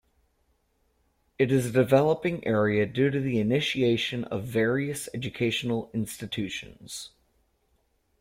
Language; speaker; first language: English; native; English